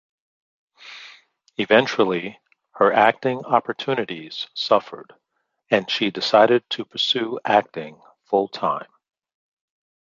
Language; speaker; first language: English; native; English